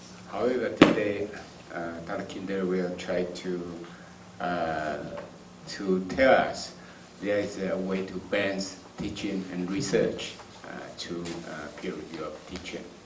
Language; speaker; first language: English; non-native, fluent; Chinese